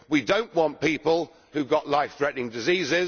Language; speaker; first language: English; native; English